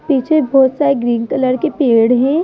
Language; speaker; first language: Hindi; native; Hindi